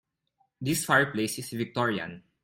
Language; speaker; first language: English; non-native, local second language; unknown